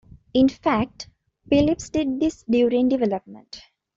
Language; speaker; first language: English; non-native, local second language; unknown